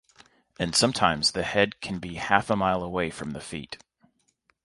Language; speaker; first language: English; native; English